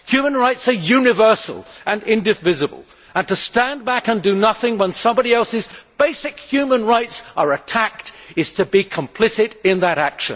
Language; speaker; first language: English; native; English